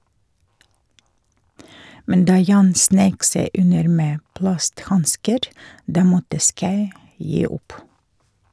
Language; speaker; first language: Norwegian; non-native, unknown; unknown